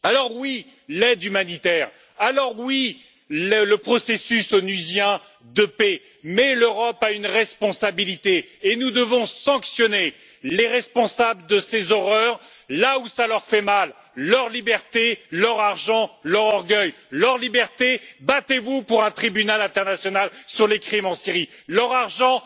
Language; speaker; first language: French; native; French